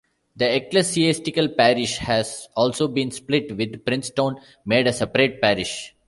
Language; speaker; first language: English; non-native, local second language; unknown